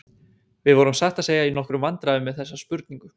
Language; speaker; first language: Icelandic; native; Icelandic